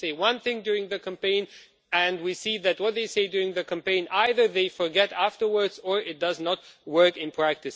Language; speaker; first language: English; non-native, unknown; Romanian